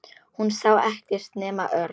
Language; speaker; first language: Icelandic; non-native, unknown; Polish